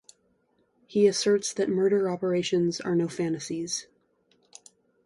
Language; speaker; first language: English; native; English